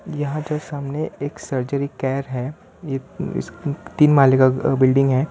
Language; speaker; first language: Hindi; non-native, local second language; Gujarati